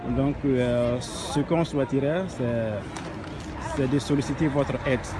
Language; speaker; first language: French; non-native, local second language; Baoulé